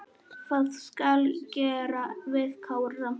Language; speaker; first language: Icelandic; non-native, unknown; Polish